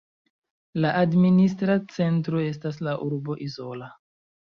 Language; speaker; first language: Esperanto; non-native, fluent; Chinese